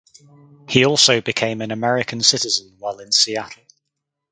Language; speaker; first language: English; native; English